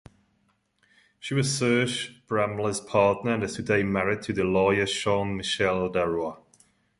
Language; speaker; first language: English; non-native, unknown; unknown